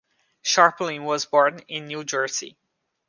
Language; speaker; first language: English; non-native, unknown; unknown